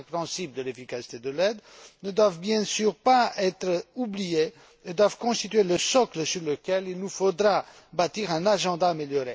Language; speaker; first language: French; non-native, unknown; Romanian